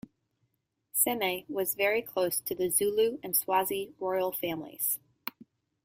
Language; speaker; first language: English; native; English